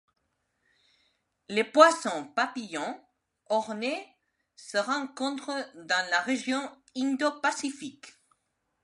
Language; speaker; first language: French; non-native, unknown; Spanish